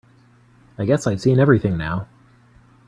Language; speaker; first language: English; native; English